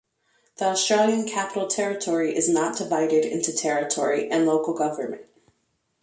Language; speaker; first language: English; native; English